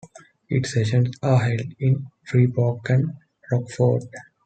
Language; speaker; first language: English; non-native, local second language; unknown